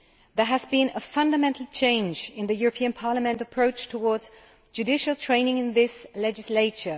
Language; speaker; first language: English; non-native, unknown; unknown